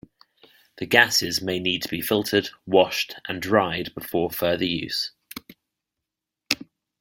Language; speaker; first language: English; native; English